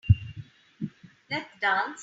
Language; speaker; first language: English; non-native, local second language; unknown